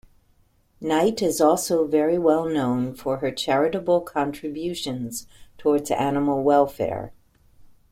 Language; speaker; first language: English; native; English